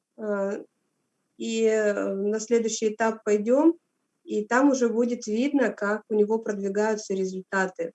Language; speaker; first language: Russian; native; Russian